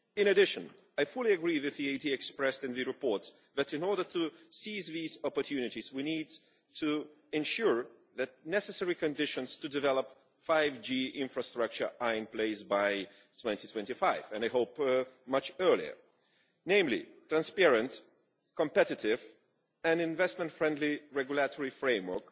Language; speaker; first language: English; non-native, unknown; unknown